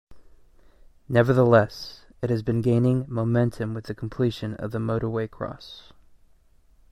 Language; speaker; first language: English; native; English